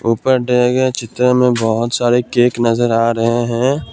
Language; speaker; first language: Hindi; non-native, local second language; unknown